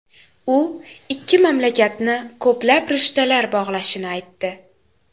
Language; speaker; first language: Uzbek; native; Uzbek